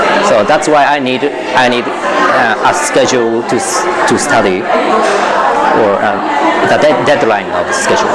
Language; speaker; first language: English; non-native, learner; Japanese